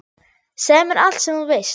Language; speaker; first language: Icelandic; non-native, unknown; German